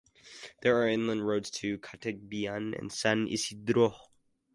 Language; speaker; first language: English; native; English